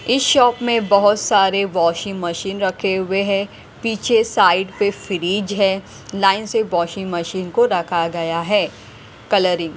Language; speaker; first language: Hindi; non-native, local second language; Punjabi